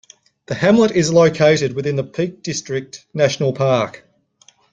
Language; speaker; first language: English; native; English